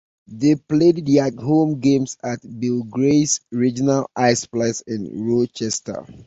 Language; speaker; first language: English; native; English